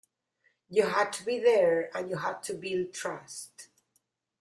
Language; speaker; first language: English; non-native, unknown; Spanish